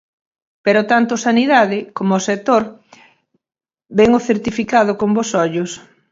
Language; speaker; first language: Galician; native; Galician